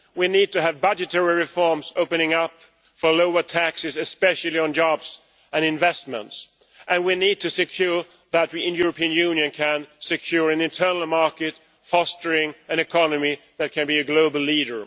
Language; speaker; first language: English; non-native, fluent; Swedish